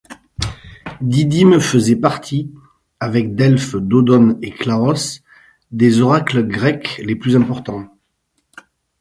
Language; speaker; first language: French; native; French